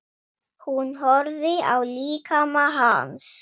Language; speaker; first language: Icelandic; non-native, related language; Swedish